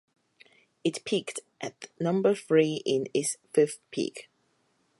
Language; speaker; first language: English; non-native, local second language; Cantonese